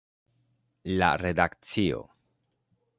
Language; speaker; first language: Esperanto; non-native, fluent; Spanish